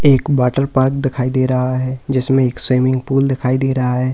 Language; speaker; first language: Hindi; native; Hindi